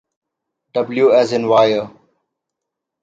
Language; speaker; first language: English; non-native, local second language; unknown